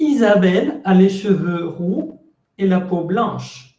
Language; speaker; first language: French; non-native, fluent; Spanish